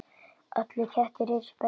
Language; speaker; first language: Icelandic; native; Icelandic